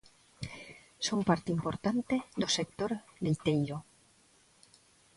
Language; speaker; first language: Galician; non-native, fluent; Spanish